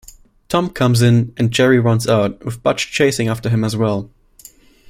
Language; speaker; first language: English; non-native, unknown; German